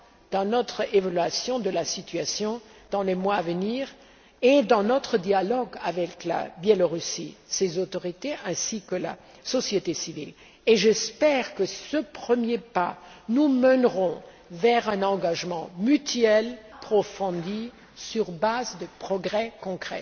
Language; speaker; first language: French; non-native, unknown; German